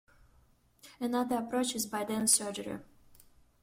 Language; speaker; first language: English; non-native, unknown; Russian